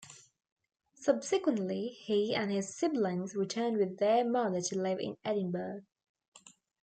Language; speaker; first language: English; native; English